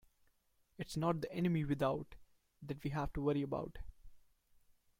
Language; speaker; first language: English; non-native, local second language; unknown